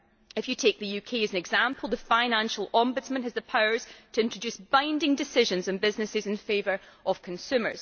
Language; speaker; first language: English; native; English